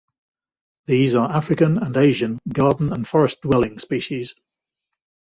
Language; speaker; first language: English; native; English